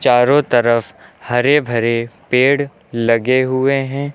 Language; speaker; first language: Hindi; native; Hindi